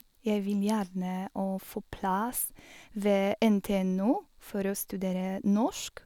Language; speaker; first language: Norwegian; non-native, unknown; Polish